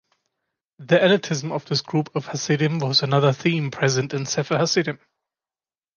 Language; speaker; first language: English; non-native, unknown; German